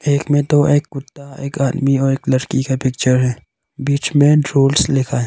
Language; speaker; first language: Hindi; non-native, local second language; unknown